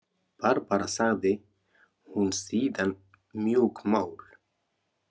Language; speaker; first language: Icelandic; non-native, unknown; Arabic